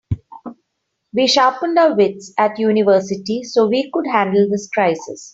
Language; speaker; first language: English; non-native, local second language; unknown